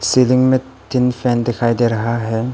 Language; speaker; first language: Hindi; early bilingual, other home language; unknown